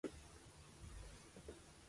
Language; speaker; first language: Spanish; non-native, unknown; Chinese